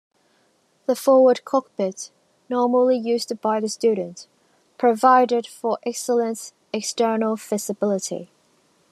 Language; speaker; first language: English; non-native, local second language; Cantonese